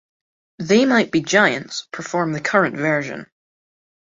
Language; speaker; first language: English; native; English